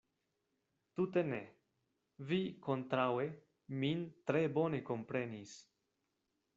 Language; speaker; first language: Esperanto; non-native, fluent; Spanish